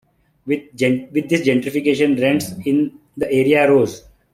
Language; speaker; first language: English; non-native, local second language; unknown